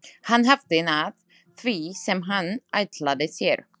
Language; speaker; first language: Icelandic; non-native, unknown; Slovak